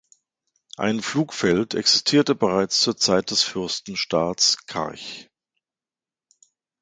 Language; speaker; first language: German; native; German